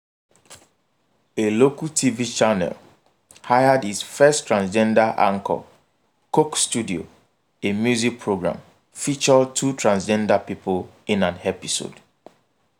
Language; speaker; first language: English; non-native, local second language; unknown